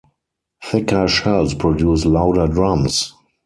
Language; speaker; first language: English; non-native, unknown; German